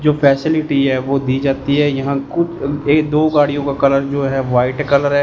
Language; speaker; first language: Hindi; non-native, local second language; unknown